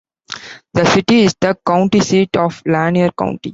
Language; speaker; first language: English; non-native, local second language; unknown